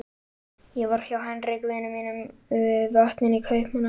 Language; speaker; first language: Icelandic; native; Icelandic